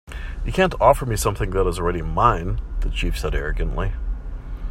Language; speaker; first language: English; native; English